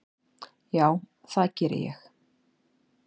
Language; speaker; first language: Icelandic; native; Icelandic